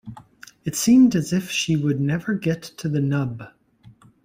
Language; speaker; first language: English; native; English